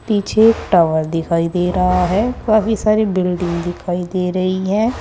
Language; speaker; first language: Hindi; native; Hindi